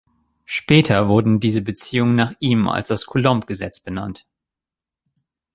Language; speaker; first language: German; native; German